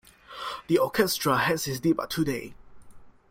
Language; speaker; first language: English; non-native, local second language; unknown